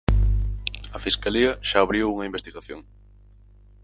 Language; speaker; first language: Galician; native; Galician